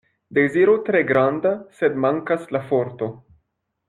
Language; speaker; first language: Esperanto; non-native, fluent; French